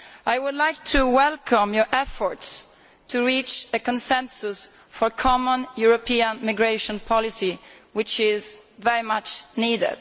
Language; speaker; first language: English; non-native, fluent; Italian